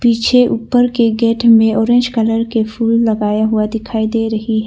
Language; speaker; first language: Hindi; non-native, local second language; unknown